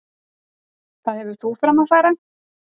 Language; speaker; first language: Icelandic; native; Icelandic